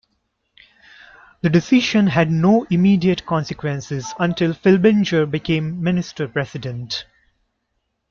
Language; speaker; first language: English; non-native, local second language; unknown